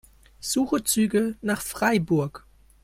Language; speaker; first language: German; native; German